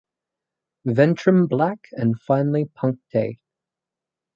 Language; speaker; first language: English; native; English